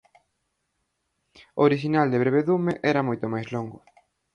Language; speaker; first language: Galician; native; Galician